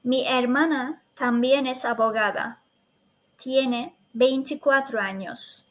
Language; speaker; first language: Spanish; non-native, fluent; Turkish